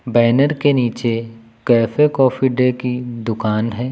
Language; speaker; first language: Hindi; native; Hindi